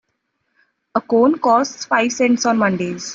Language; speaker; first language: English; non-native, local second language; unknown